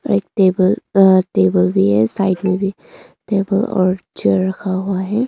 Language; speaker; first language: Hindi; early bilingual, other home language; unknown